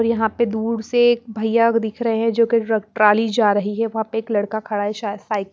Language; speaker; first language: Hindi; non-native, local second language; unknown